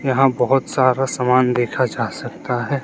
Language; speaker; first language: Hindi; non-native, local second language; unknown